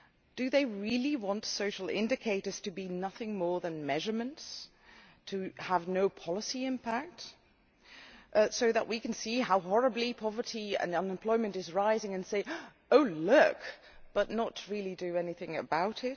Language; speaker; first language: English; non-native, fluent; Dutch